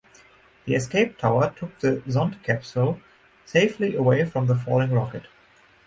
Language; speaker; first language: English; non-native, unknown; German